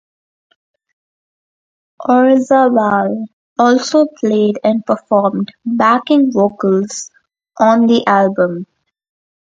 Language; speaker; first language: English; non-native, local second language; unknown